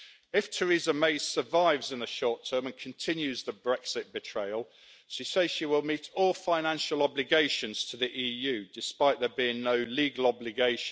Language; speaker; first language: English; native; English